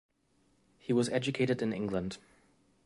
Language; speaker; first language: English; native; English